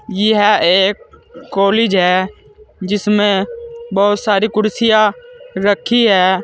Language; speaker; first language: Hindi; native; Hindi